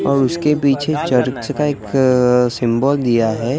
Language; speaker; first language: Hindi; non-native, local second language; Gujarati